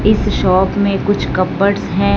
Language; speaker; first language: Hindi; non-native, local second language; Punjabi